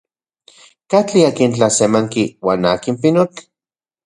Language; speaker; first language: Central Puebla Nahuatl; non-native, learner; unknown